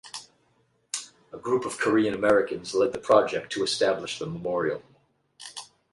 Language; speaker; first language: English; native; English